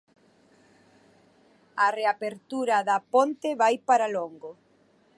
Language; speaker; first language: Galician; native; Galician